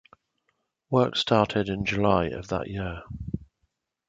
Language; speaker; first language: English; native; English